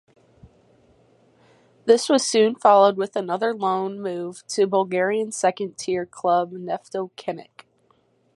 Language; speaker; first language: English; native; English